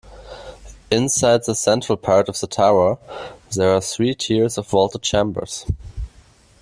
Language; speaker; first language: English; non-native, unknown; German